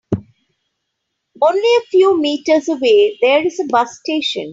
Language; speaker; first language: English; non-native, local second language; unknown